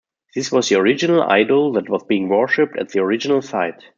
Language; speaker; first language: English; non-native, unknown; German